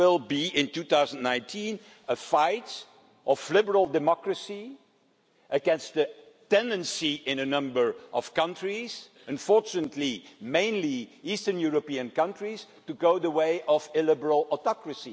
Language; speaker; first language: English; non-native, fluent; Dutch